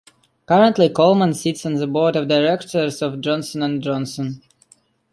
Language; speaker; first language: English; non-native, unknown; Russian